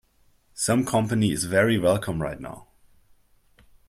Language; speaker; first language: English; non-native, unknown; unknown